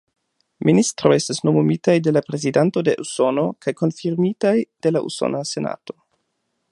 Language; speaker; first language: Esperanto; non-native, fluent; German